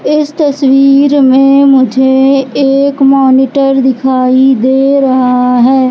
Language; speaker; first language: Hindi; native; Hindi